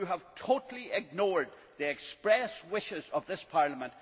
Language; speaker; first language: English; native; English